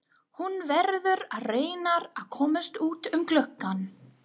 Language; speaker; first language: Icelandic; non-native, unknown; English